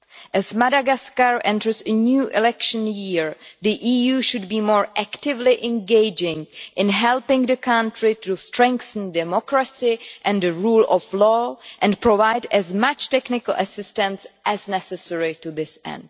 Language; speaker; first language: English; non-native, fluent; Czech